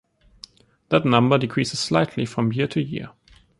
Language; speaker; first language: English; non-native, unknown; German